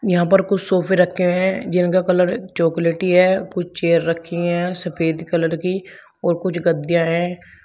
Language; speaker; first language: Hindi; native; Hindi